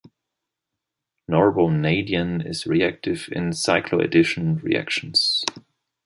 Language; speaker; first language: English; non-native, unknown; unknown